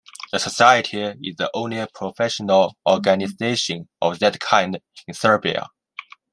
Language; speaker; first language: English; non-native, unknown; Chinese